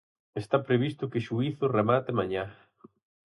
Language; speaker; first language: Galician; native; Galician